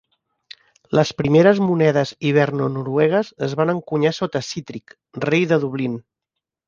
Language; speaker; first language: Catalan; native; Catalan